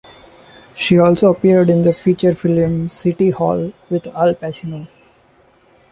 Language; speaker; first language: English; non-native, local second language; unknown